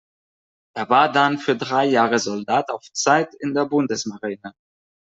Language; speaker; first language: German; non-native, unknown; Catalan